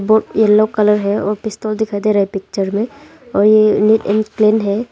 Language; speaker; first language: Hindi; non-native, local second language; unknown